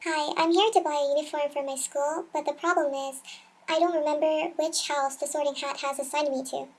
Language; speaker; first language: English; non-native, learner; Korean